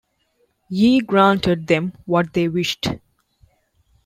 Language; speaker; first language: English; non-native, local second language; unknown